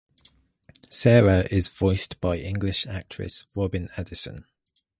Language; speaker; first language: English; native; English